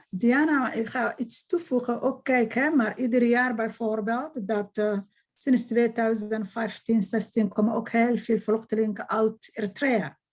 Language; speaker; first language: Dutch; non-native, fluent; Somali